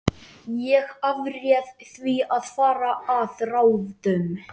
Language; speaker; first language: Icelandic; native; Icelandic